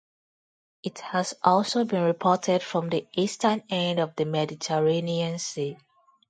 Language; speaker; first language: English; non-native, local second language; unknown